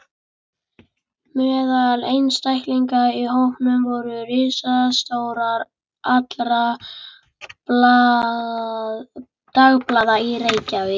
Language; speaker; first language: Icelandic; native; Icelandic